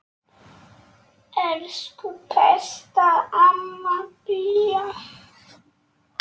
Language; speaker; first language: Icelandic; non-native, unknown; Polish